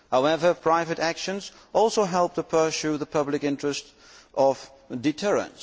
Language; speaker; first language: English; non-native, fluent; Dutch